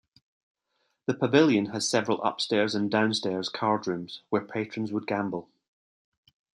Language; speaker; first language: English; native; English